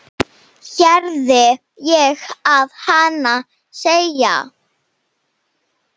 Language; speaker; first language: Icelandic; non-native, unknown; Slovenian